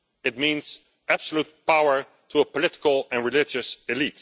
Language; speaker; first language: English; non-native, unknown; Dutch